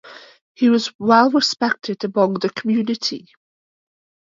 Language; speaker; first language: English; native; English